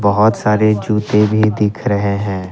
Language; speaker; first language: Hindi; non-native, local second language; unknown